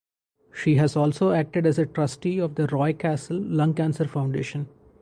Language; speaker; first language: English; non-native, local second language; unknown